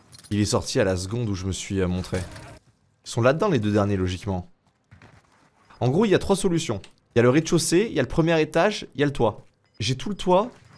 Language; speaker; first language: French; native; French